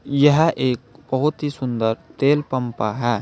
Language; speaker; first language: Hindi; native; Hindi